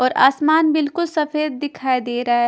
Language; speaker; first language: Hindi; non-native, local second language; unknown